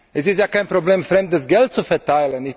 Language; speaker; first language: German; non-native, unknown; Slovak